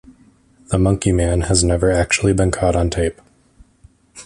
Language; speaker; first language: English; native; English